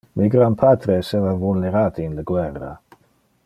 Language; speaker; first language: Interlingua; non-native, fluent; Dutch